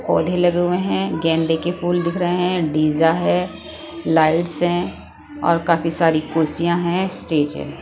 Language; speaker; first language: Hindi; non-native, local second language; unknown